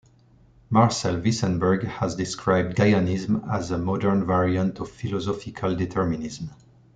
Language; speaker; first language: English; non-native, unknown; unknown